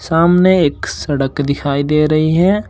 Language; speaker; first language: Hindi; native; Hindi